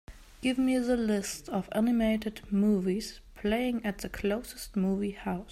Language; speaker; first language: English; non-native, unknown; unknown